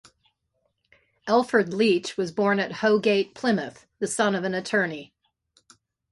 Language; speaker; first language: English; native; English